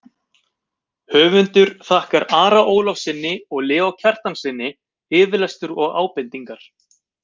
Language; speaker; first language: Icelandic; native; Icelandic